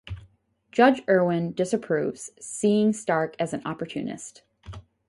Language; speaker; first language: English; native; English